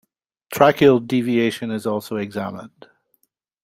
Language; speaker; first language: English; native; English